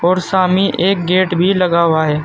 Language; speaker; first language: Hindi; native; Hindi